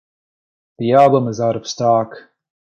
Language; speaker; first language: English; native; English